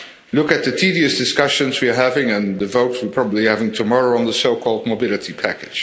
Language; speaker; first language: English; non-native, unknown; Dutch